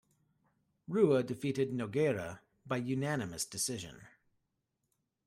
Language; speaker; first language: English; native; English